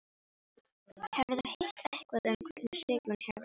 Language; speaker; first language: Icelandic; non-native, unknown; Filipino